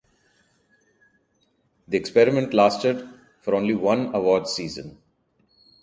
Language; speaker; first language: English; non-native, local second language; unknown